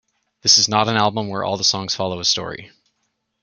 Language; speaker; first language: English; native; English